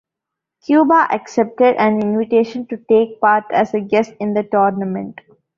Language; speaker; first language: English; non-native, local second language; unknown